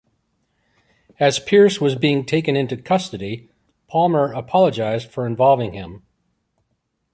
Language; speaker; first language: English; native; English